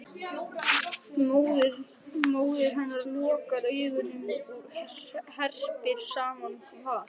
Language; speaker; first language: Icelandic; native; Icelandic